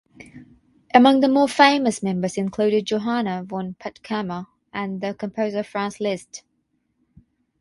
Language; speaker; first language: English; non-native, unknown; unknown